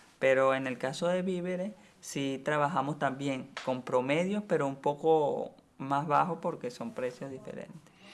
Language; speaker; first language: Spanish; native; Spanish